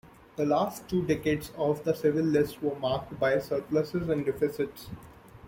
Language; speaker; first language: English; non-native, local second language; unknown